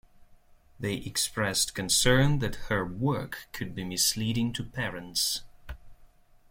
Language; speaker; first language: English; non-native, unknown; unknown